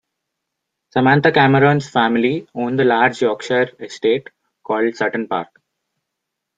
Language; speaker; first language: English; non-native, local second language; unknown